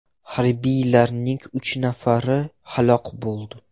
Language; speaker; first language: Uzbek; non-native, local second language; Russian